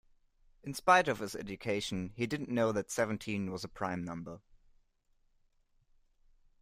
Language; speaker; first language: English; non-native, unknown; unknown